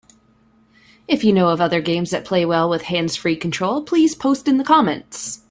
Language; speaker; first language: English; native; English